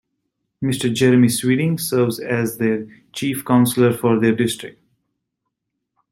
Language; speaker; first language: English; native; English